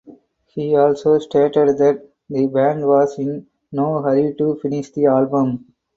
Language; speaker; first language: English; non-native, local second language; Tamil